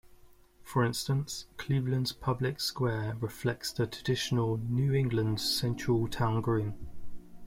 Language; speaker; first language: English; native; English